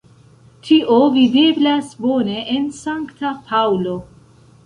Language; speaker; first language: Esperanto; non-native, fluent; Central Kurdish